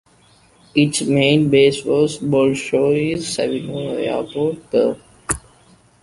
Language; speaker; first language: English; non-native, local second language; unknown